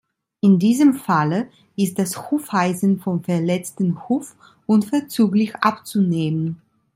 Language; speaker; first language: German; non-native, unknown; Italian